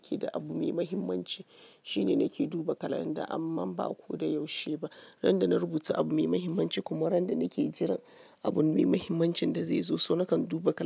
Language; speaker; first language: Hausa; non-native, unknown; Yoruba